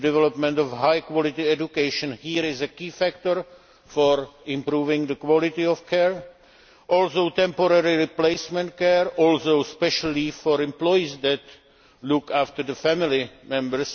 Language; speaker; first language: English; non-native, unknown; Czech